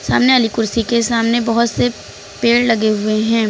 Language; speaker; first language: Hindi; native; Hindi